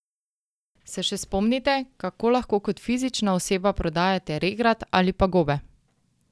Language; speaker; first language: Slovenian; native; Slovenian